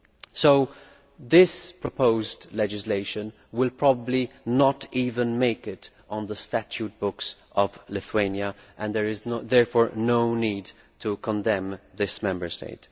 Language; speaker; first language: English; non-native, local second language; Maltese